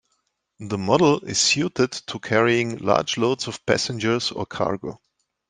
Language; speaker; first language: English; non-native, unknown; German